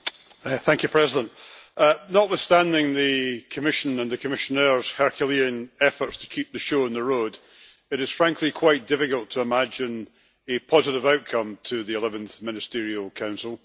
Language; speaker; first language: English; native; English